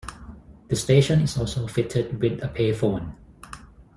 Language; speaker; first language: English; non-native, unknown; Thai